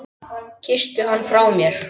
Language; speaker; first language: Icelandic; native; Icelandic